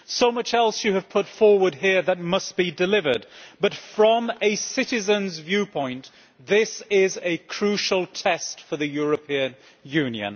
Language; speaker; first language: English; native; English